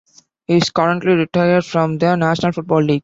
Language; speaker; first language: English; non-native, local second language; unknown